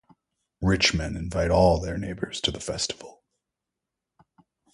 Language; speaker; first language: English; native; English